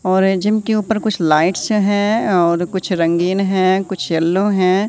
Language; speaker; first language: Hindi; native; Hindi